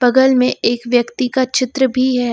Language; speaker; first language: Hindi; native; Hindi